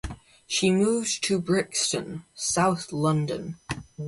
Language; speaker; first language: English; native; English